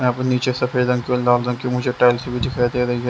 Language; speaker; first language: Hindi; native; Hindi